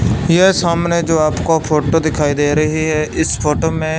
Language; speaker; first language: Hindi; non-native, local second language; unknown